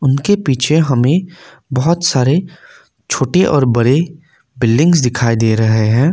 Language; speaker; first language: Hindi; non-native, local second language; Assamese